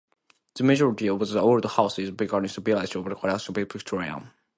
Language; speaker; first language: English; non-native, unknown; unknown